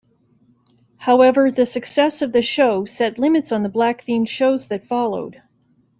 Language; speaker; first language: English; native; English